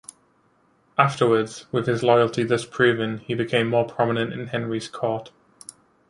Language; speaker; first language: English; native; English